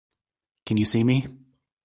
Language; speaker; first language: English; native; English